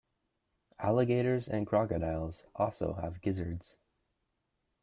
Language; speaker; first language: English; native; English